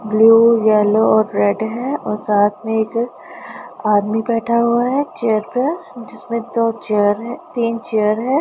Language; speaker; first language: Hindi; non-native, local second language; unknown